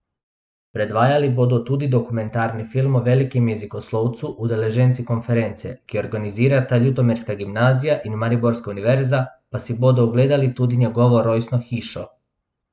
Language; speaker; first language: Slovenian; non-native, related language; Bosnian